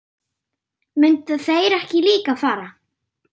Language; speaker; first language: Icelandic; non-native, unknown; German